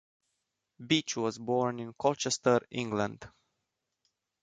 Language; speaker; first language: English; non-native, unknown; Romanian